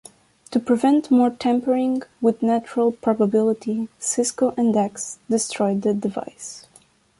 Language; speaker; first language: English; non-native, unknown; Portuguese